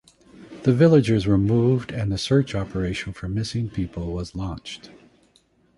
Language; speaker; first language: English; native; English